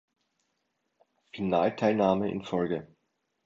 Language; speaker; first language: German; native; German